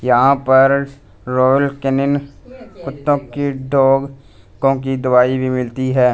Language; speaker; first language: Hindi; non-native, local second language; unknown